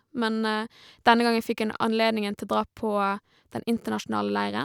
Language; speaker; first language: Norwegian; native; Norwegian